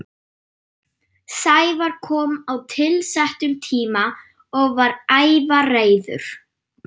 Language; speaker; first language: Icelandic; non-native, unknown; German